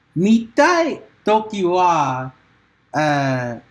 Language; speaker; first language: Japanese; non-native, learner; English